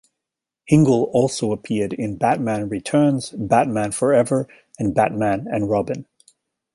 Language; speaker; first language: English; native; English